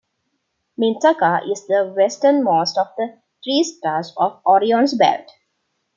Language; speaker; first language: English; non-native, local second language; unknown